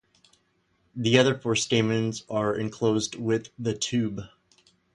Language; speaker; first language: English; native; English